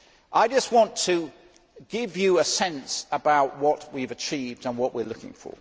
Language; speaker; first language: English; native; English